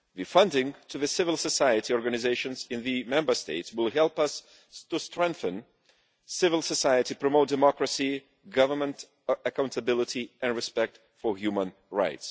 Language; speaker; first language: English; non-native, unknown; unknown